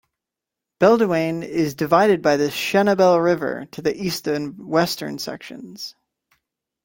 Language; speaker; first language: English; native; English